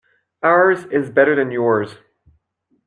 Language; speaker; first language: English; non-native, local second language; French